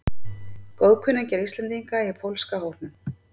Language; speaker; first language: Icelandic; native; Icelandic